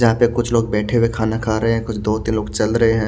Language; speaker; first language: Hindi; native; Hindi